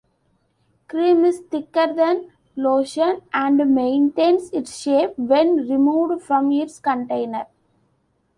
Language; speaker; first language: English; non-native, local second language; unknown